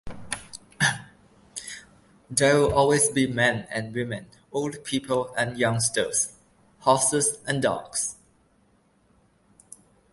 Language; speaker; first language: English; non-native, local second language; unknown